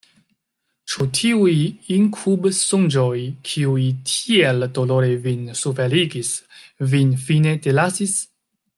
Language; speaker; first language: Esperanto; non-native, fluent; Chinese